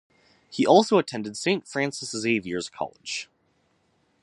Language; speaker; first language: English; native; English